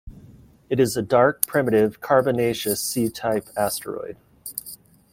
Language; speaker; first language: English; native; English